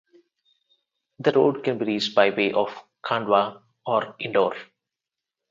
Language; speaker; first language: English; non-native, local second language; Telugu